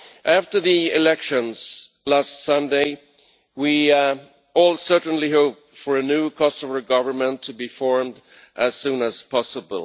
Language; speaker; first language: English; non-native, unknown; Swedish